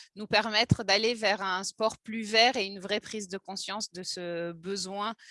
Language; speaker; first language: French; native; French